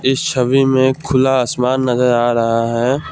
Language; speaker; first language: Hindi; non-native, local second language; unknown